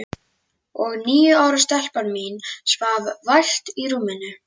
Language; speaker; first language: Icelandic; native; Icelandic